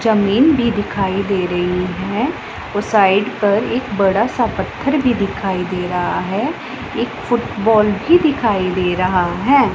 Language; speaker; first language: Hindi; non-native, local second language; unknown